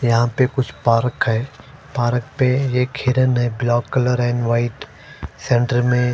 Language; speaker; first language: Hindi; non-native, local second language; Punjabi